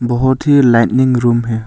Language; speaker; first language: Hindi; non-native, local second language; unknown